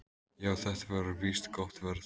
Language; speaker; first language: Icelandic; native; Icelandic